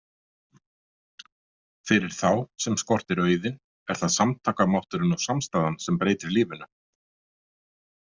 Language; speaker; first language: Icelandic; native; Icelandic